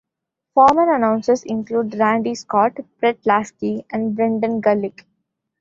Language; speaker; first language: English; non-native, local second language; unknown